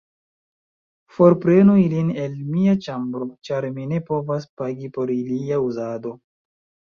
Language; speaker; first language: Esperanto; non-native, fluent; Chinese